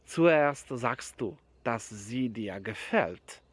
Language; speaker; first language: German; non-native, fluent; Polish